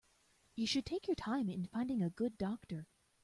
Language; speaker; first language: English; native; English